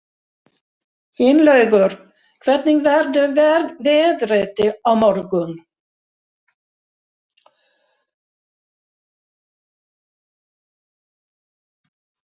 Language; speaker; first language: Icelandic; non-native, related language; Swedish